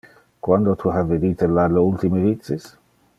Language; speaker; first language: Interlingua; non-native, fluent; Dutch